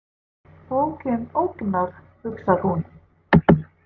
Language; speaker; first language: Icelandic; non-native, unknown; English